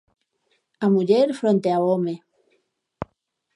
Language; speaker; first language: Galician; native; Galician